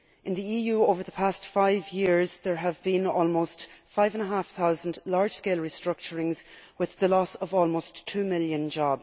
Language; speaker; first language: English; native; English